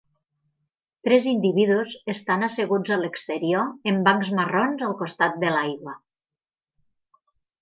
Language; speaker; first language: Catalan; native; Catalan